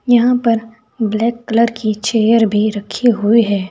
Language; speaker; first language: Hindi; native; Hindi